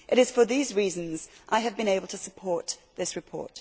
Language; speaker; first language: English; native; English